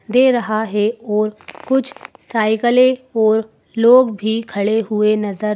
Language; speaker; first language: Hindi; native; Hindi